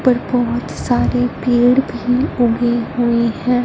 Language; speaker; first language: Hindi; non-native, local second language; Punjabi